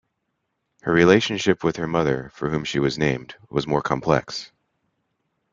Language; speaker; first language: English; native; English